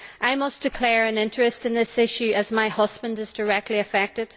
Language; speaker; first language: English; native; English